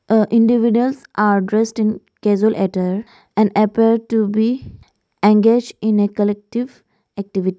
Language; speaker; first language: English; non-native, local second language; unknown